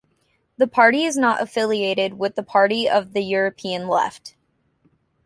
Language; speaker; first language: English; native; English